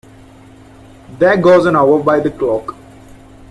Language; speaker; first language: English; non-native, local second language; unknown